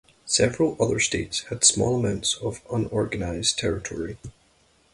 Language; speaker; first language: English; native; English